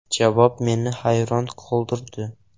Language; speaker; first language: Uzbek; non-native, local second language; Russian